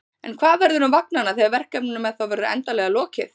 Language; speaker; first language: Icelandic; native; Icelandic